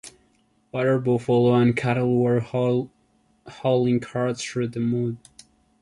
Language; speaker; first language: English; non-native, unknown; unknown